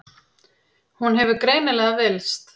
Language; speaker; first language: Icelandic; native; Icelandic